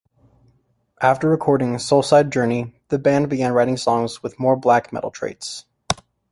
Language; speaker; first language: English; native; English